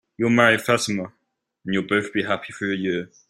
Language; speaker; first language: English; native; English